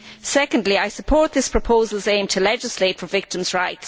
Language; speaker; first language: English; native; English